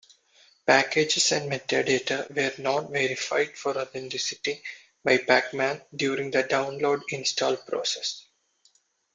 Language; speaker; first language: English; non-native, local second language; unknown